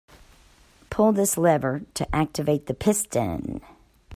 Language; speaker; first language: English; native; English